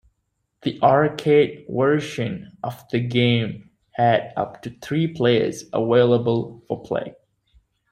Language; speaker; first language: English; native; English